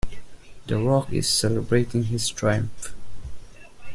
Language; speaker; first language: English; non-native, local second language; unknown